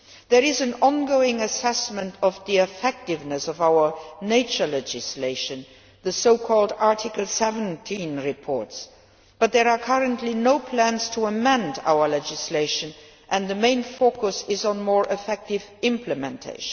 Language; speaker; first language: English; non-native, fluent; Luxembourgish